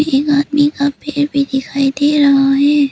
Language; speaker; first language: Hindi; early bilingual, other home language; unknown